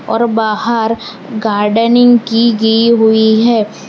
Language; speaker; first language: Hindi; non-native, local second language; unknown